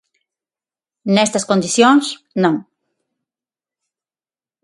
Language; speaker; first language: Galician; non-native, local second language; Spanish